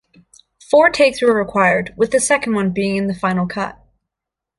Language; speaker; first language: English; native; English